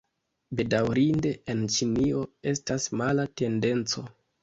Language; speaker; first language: Esperanto; non-native, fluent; Kinyarwanda